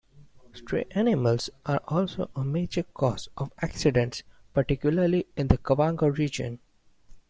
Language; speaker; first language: English; non-native, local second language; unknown